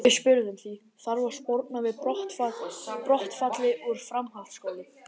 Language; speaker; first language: Icelandic; native; Icelandic